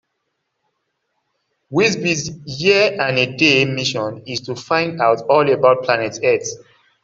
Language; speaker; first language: English; native; English